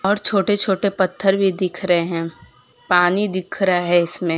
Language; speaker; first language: Hindi; non-native, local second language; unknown